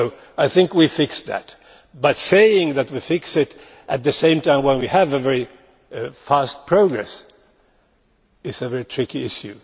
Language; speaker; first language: English; non-native, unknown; Finnish